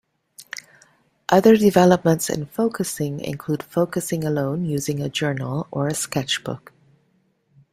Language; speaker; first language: English; native; English